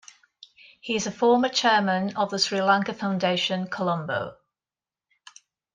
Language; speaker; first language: English; non-native, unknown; Catalan